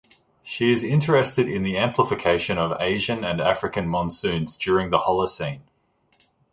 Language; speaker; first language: English; native; English